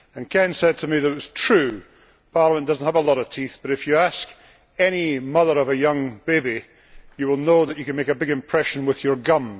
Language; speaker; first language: English; native; English